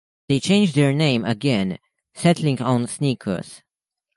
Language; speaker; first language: English; native; English